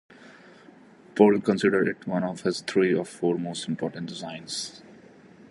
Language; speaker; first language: English; non-native, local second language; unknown